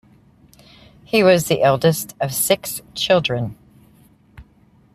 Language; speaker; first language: English; native; English